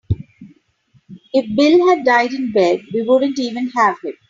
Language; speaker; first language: English; non-native, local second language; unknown